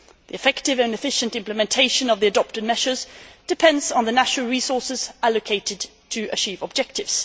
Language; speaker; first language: English; non-native, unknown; Swedish